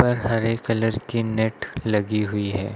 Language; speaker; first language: Hindi; native; Hindi